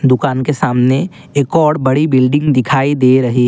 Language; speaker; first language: Hindi; non-native, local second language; Assamese